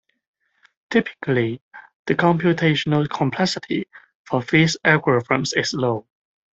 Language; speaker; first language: English; non-native, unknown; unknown